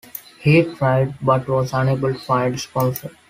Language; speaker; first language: English; non-native, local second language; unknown